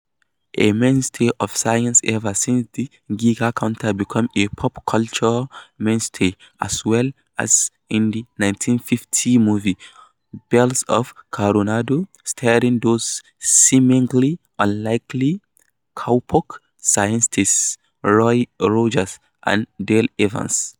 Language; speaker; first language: English; non-native, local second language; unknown